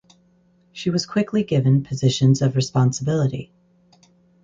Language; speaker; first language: English; native; English